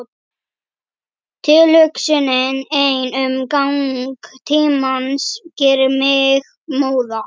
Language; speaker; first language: Icelandic; native; Icelandic